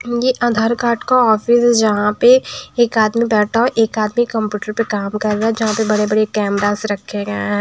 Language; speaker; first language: Hindi; non-native, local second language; Punjabi